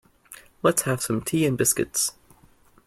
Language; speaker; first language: English; native; English